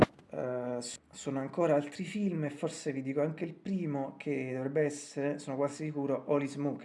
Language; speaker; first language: Italian; native; Italian